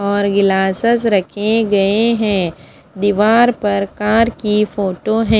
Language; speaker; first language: Hindi; non-native, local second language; Punjabi